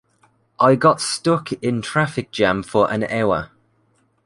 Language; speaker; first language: English; native; English